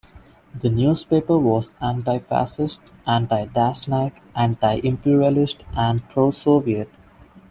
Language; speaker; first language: English; non-native, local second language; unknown